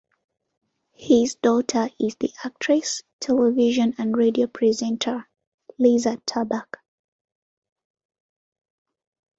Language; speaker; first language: English; non-native, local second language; Ganda